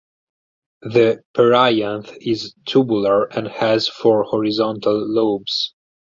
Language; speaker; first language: English; non-native, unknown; Italian